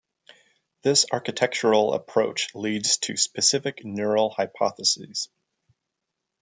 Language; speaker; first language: English; native; English